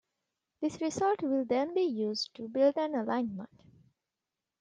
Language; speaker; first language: English; non-native, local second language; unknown